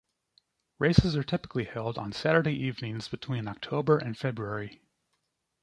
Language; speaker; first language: English; native; English